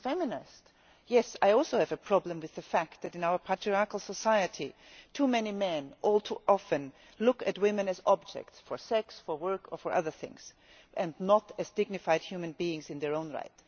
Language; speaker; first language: English; non-native, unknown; German